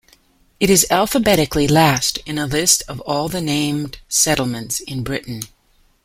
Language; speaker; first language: English; native; English